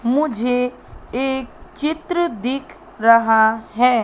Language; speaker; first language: Hindi; native; Hindi